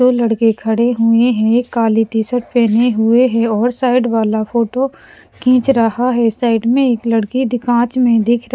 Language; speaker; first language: Hindi; non-native, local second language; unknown